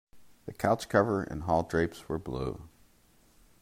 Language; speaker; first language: English; native; English